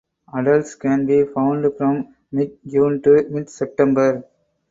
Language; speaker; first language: English; non-native, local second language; Tamil